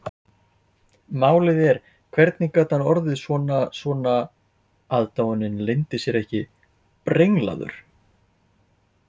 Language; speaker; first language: Icelandic; native; Icelandic